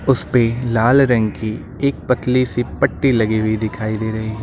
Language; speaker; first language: Hindi; native; Hindi